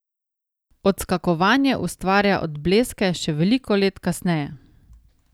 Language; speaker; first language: Slovenian; native; Slovenian